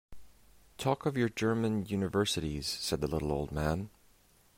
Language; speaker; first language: English; native; English